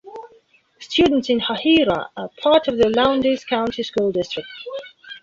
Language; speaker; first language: English; non-native, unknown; Belarusian